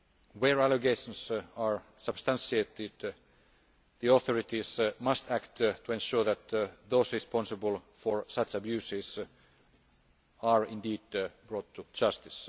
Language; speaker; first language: English; non-native, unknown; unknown